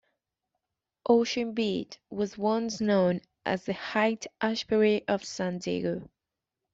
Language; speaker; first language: English; non-native, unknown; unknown